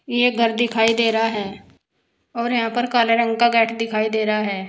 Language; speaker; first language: Hindi; native; Hindi